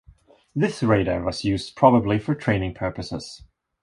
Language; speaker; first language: English; non-native, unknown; Swedish